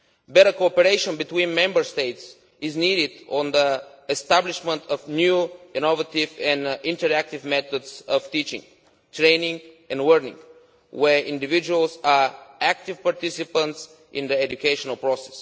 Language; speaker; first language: English; non-native, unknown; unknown